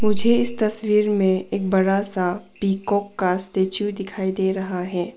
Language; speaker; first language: Hindi; non-native, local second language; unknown